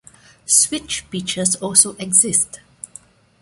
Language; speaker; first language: English; non-native, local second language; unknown